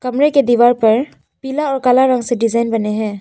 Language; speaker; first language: Hindi; non-native, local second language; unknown